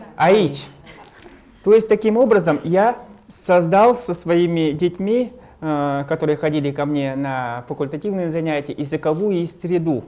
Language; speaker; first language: Russian; non-native, local second language; Evenki